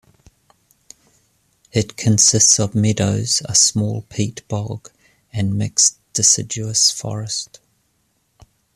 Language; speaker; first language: English; native; English